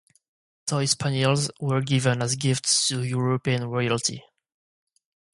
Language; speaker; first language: English; non-native, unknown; French